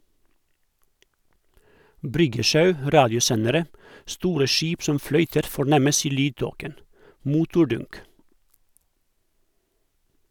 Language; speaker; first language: Norwegian; non-native, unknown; Croatian